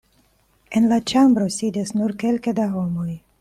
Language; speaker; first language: Esperanto; non-native, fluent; Russian